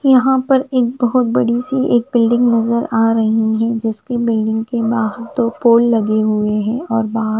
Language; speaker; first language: Hindi; non-native, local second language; Punjabi